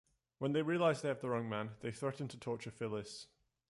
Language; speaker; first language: English; native; English